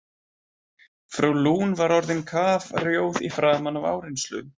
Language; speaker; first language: Icelandic; native; Icelandic